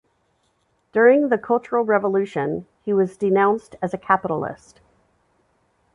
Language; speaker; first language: English; native; English